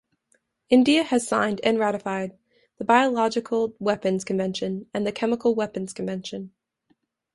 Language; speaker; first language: English; native; English